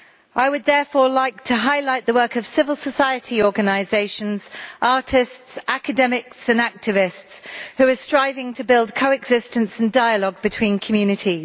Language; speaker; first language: English; native; English